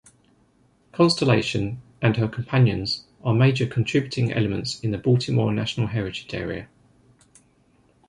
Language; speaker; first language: English; native; English